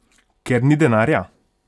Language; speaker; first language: Slovenian; non-native, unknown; Hungarian